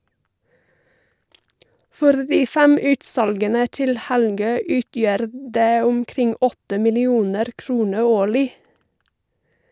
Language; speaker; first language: Norwegian; non-native, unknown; English